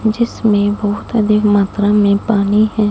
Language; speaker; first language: Hindi; non-native, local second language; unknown